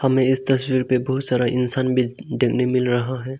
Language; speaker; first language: Hindi; non-native, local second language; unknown